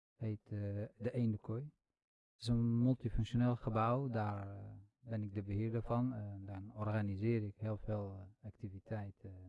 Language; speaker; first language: Dutch; non-native, fluent; Central Kurdish